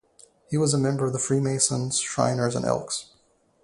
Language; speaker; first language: English; native; English